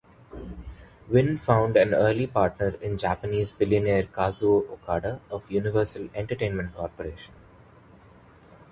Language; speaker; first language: English; non-native, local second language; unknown